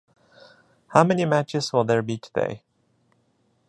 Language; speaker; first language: English; non-native, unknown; Japanese